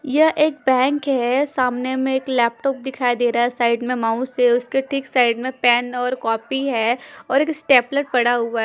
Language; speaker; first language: Hindi; non-native, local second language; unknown